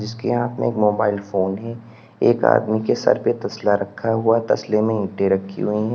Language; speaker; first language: Hindi; native; Hindi